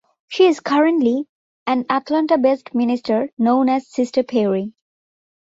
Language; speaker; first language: English; non-native, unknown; Bangla